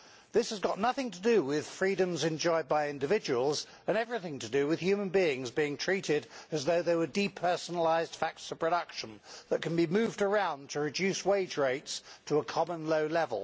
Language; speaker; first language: English; native; English